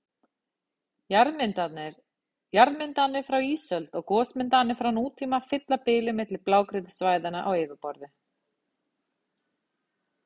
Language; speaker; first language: Icelandic; native; Icelandic